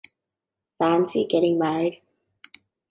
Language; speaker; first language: English; native; English